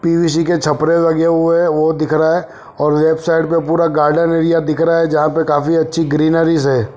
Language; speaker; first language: Hindi; non-native, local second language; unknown